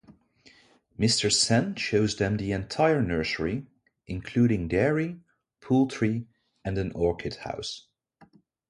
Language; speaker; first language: English; non-native, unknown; Dutch